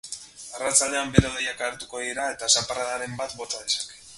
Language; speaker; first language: Basque; native; Basque